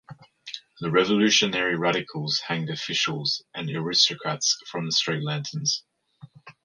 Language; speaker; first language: English; native; English